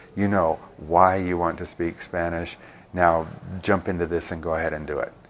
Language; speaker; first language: English; native; English